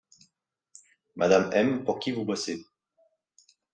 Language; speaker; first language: French; native; French